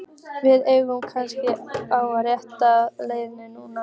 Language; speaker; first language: Icelandic; native; Icelandic